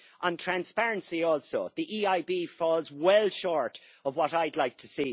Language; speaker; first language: English; native; English